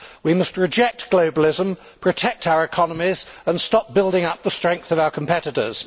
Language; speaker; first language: English; native; English